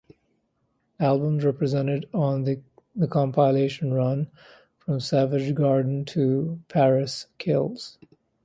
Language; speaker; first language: English; non-native, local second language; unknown